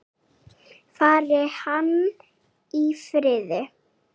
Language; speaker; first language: Icelandic; native; Icelandic